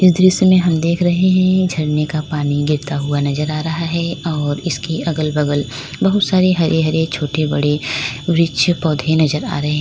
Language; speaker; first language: Hindi; native; Hindi